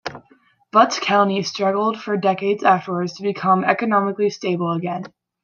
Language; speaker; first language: English; native; English